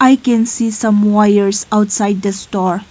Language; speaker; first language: English; non-native, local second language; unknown